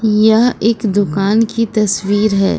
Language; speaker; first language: Hindi; native; Hindi